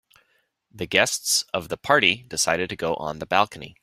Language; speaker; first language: English; native; English